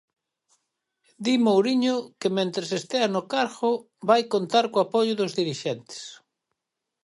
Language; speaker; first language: Galician; native; Galician